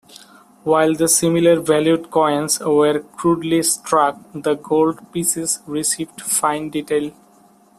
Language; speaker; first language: English; non-native, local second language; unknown